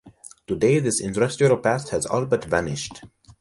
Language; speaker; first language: English; native; English